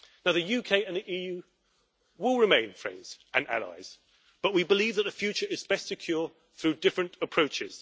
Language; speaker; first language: English; native; English